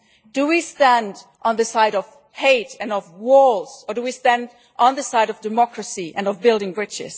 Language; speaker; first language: English; non-native, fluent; German